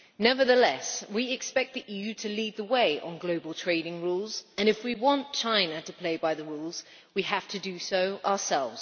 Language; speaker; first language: English; native; English